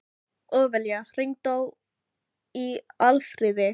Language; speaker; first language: Icelandic; non-native, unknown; Filipino